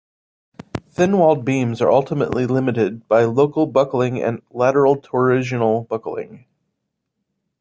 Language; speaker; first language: English; native; English